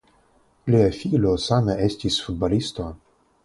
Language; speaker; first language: Esperanto; non-native, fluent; Russian